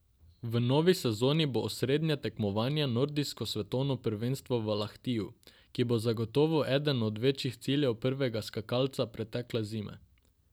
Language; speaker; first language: Slovenian; non-native, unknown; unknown